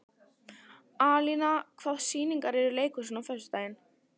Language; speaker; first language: Icelandic; non-native, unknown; Italian